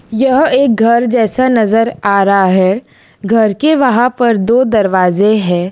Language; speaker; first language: Hindi; non-native, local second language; Gujarati